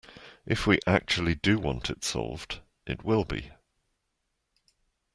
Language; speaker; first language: English; native; English